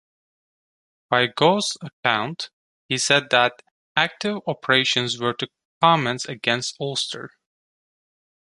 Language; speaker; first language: English; non-native, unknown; Turkish